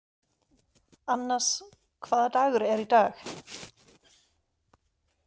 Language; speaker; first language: Icelandic; non-native, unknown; German